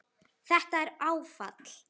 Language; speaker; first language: Icelandic; native; Icelandic